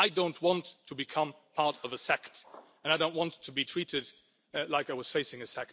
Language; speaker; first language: English; non-native, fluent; Luxembourgish